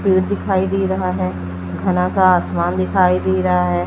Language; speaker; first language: Hindi; native; Hindi